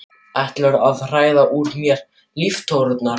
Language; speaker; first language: Icelandic; non-native, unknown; German